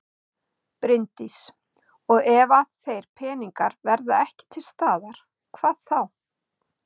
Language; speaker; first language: Icelandic; native; Icelandic